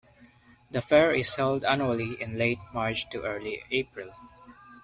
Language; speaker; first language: English; non-native, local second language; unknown